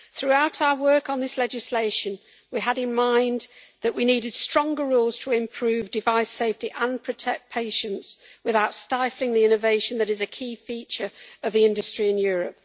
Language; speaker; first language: English; native; English